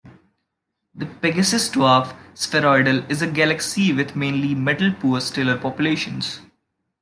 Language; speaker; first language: English; non-native, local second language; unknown